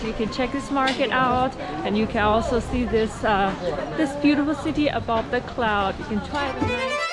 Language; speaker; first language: English; non-native, fluent; Chinese